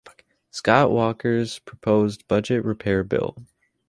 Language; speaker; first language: English; native; English